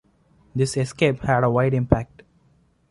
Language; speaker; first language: English; non-native, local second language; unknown